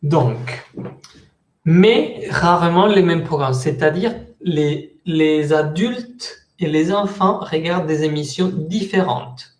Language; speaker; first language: French; non-native, fluent; Spanish